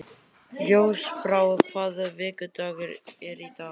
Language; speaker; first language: Icelandic; native; Icelandic